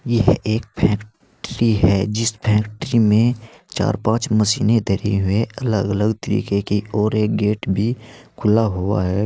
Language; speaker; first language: Hindi; native; Hindi